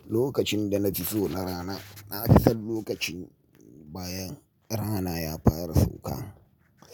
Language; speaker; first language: Hausa; native; Hausa